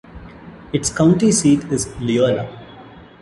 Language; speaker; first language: English; non-native, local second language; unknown